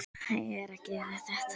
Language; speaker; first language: Icelandic; native; Icelandic